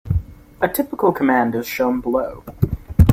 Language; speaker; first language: English; native; English